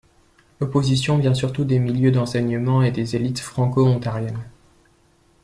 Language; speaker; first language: French; native; French